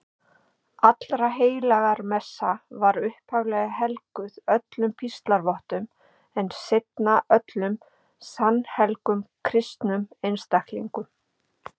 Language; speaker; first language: Icelandic; native; Icelandic